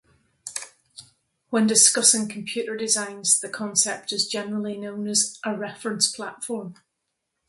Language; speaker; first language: English; native; English